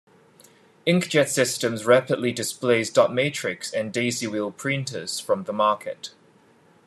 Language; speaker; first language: English; non-native, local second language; Cantonese